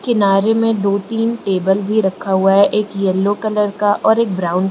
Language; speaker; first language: Hindi; non-native, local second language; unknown